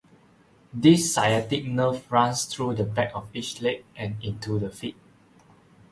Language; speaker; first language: English; non-native, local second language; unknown